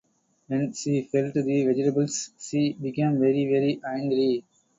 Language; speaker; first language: English; non-native, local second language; Tamil